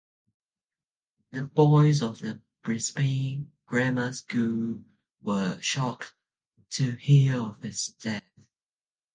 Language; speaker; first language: English; non-native, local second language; Cantonese